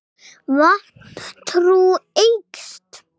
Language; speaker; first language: Icelandic; non-native, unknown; English